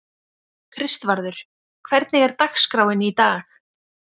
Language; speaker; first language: Icelandic; native; Icelandic